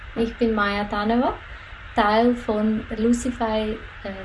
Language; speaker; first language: German; non-native, fluent; Macedonian